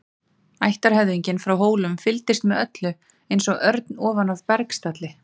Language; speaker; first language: Icelandic; native; Icelandic